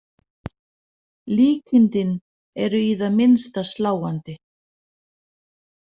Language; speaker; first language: Icelandic; non-native, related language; Danish